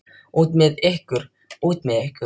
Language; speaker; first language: Icelandic; non-native, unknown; Filipino